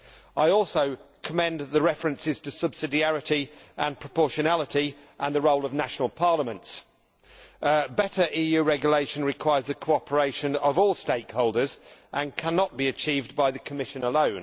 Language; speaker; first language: English; native; English